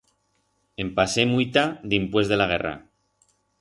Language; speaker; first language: Aragonese; non-native, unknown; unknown